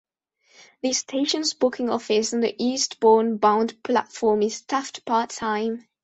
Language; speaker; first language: English; non-native, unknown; Spanish